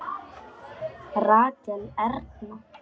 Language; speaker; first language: Icelandic; non-native, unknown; Polish